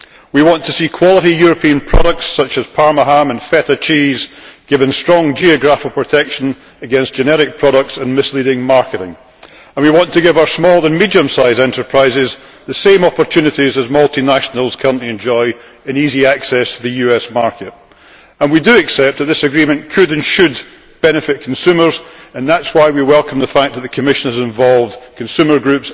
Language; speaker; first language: English; native; English